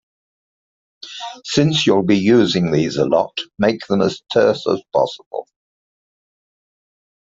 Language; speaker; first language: English; native; English